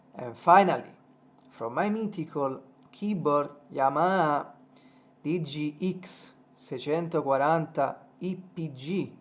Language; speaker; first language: English; non-native, learner; Italian